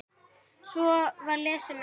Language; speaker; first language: Icelandic; native; Icelandic